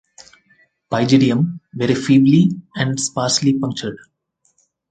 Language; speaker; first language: English; non-native, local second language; Telugu